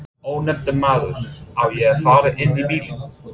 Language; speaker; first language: Icelandic; non-native, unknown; English